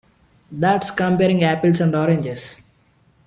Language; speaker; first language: English; non-native, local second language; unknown